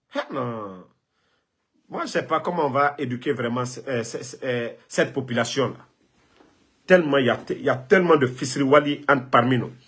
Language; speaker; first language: French; non-native, local second language; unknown